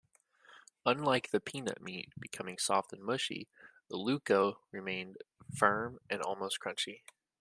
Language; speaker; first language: English; native; English